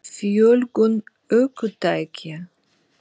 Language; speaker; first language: Icelandic; non-native, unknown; Russian